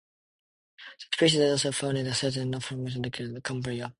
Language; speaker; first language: English; non-native, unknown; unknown